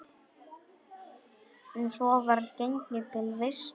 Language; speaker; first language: Icelandic; non-native, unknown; Polish